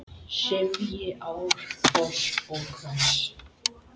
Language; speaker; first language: Icelandic; native; Icelandic